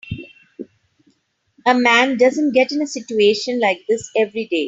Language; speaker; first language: English; non-native, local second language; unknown